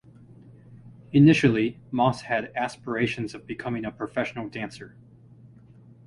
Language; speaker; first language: English; native; English